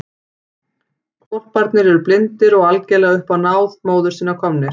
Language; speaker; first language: Icelandic; native; Icelandic